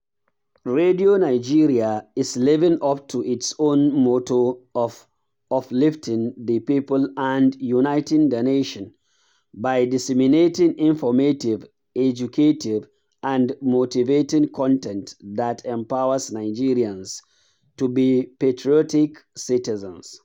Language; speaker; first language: English; non-native, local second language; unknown